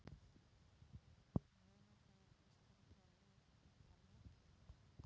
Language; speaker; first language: Icelandic; non-native, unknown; Polish